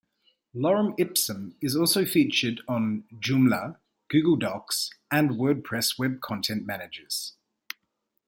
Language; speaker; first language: English; native; English